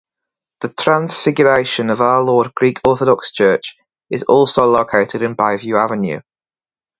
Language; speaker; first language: English; native; English